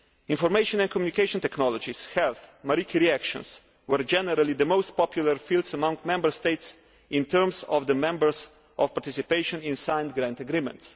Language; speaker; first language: English; non-native, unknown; Slovenian